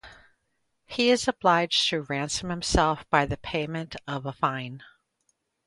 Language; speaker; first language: English; native; English